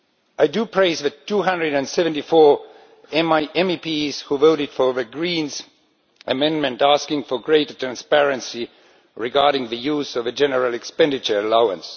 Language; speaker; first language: English; non-native, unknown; Estonian